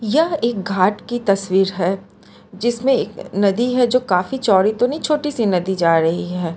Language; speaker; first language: Hindi; non-native, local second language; Gujarati